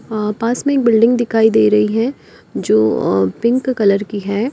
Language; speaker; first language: Hindi; native; Hindi